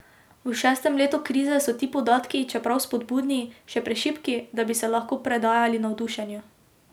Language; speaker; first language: Slovenian; native; Slovenian